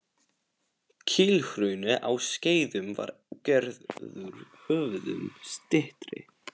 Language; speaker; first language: Icelandic; non-native, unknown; Polish